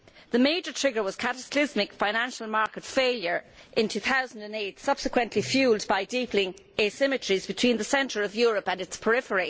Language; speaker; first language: English; native; English